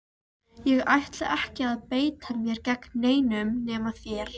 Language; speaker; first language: Icelandic; native; Icelandic